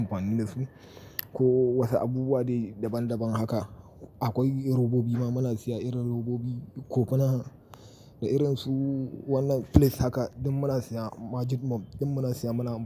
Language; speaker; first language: Hausa; native; Hausa